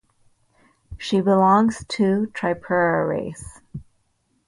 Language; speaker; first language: English; native; English